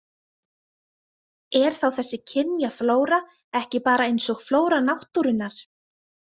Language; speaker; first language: Icelandic; native; Icelandic